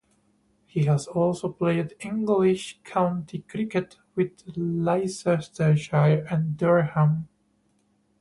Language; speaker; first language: English; non-native, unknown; Spanish